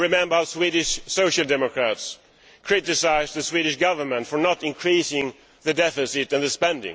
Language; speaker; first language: English; non-native, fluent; Swedish